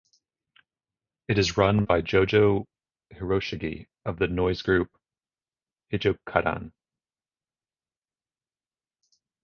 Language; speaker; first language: English; native; English